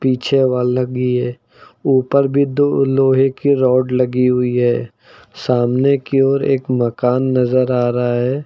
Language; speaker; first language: Hindi; native; Hindi